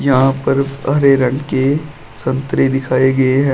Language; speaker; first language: Hindi; native; Hindi